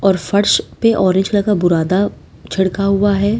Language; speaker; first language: Hindi; native; Hindi